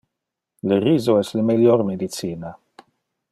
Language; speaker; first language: Interlingua; non-native, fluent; Dutch